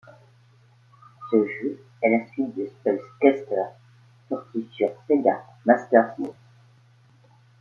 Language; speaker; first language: French; native; French